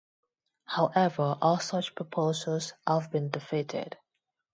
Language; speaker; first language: English; non-native, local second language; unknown